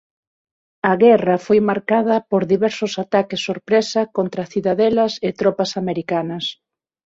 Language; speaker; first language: Galician; non-native, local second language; Spanish